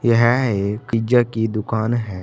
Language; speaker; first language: Hindi; native; Hindi